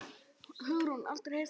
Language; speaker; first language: Icelandic; native; Icelandic